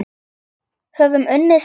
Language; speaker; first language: Icelandic; native; Icelandic